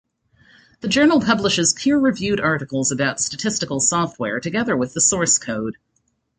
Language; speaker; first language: English; native; English